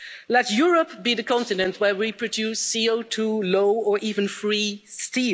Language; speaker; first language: English; non-native, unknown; Dutch